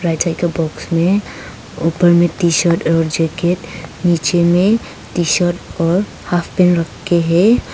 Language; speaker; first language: Hindi; non-native, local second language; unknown